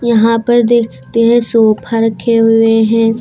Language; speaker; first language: Hindi; native; Hindi